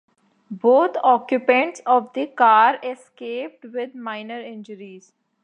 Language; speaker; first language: English; non-native, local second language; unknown